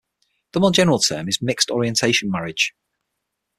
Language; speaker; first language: English; native; English